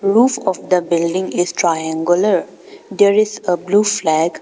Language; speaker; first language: English; non-native, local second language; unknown